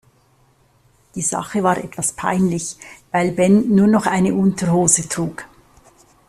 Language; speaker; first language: German; native; German